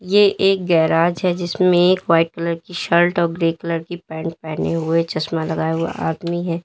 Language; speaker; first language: Hindi; native; Hindi